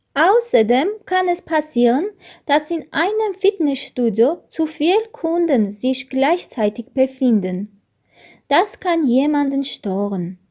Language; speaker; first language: German; non-native, learner; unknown